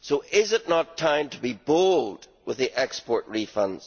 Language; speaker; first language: English; native; English